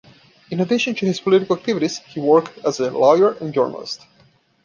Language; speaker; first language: English; non-native, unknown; Portuguese